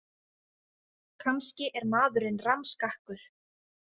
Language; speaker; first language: Icelandic; native; Icelandic